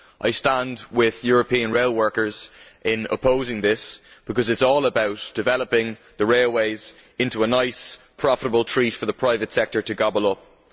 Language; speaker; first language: English; native; English